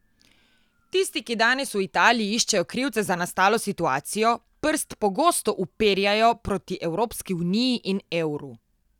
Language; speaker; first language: Slovenian; native; Slovenian